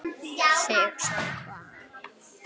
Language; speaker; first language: Icelandic; native; Icelandic